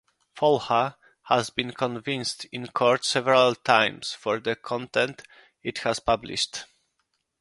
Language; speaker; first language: English; non-native, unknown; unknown